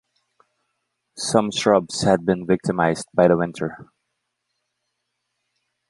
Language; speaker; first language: English; non-native, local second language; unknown